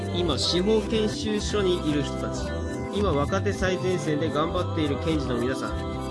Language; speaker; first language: Japanese; native; Japanese